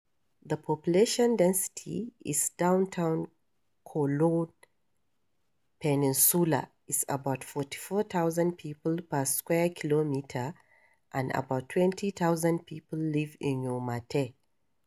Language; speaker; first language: English; non-native, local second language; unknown